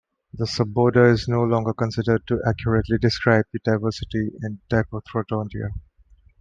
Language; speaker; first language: English; non-native, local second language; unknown